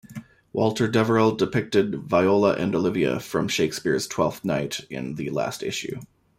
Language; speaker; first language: English; native; English